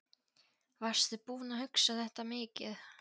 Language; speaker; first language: Icelandic; non-native, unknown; Polish